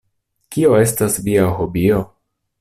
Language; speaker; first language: Esperanto; non-native, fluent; Italian